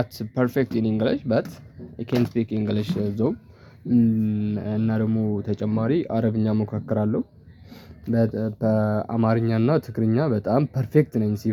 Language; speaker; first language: Amharic; non-native, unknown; Tigrinya